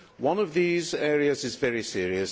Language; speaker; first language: English; non-native, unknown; Hungarian